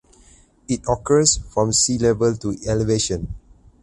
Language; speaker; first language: English; non-native, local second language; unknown